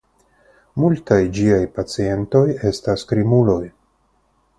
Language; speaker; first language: Esperanto; non-native, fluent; Russian